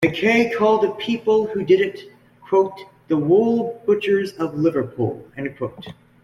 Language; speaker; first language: English; native; English